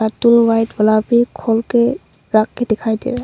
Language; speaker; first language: Hindi; non-native, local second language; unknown